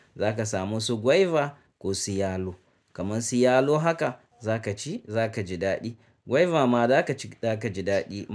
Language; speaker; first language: Hausa; native; Hausa